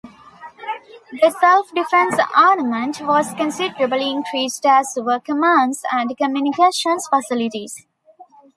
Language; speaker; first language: English; non-native, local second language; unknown